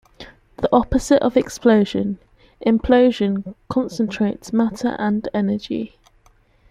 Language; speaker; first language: English; native; English